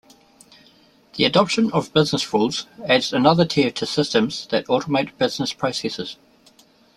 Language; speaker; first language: English; native; English